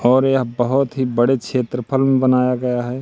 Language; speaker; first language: Hindi; native; Hindi